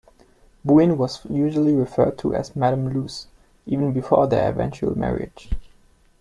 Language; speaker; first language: English; non-native, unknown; German